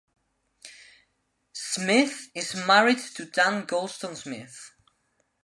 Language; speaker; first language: English; non-native, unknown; Spanish